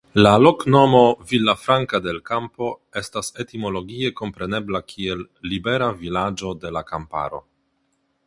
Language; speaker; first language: Esperanto; non-native, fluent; Polish